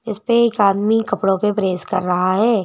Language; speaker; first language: Hindi; native; Hindi